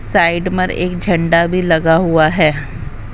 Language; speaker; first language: Hindi; native; Hindi